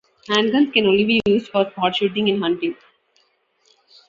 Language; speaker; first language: English; non-native, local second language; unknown